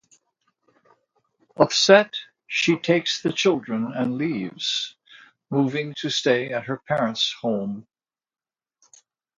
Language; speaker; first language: English; native; English